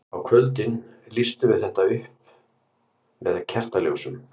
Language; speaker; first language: Icelandic; native; Icelandic